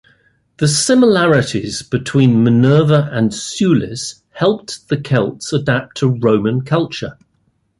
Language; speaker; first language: English; native; English